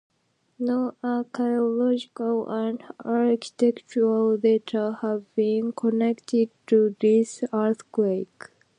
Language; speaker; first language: English; non-native, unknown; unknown